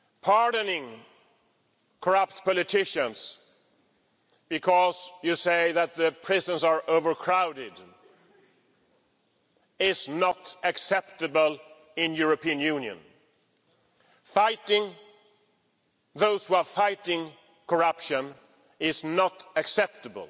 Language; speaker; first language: English; non-native, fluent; Swedish